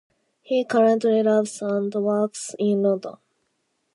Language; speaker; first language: English; non-native, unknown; Japanese